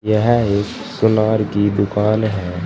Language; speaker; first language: Hindi; native; Hindi